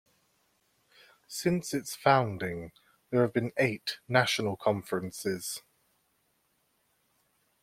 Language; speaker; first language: English; native; English